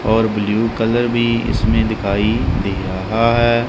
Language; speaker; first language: Hindi; non-native, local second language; Punjabi